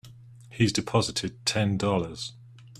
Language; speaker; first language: English; native; English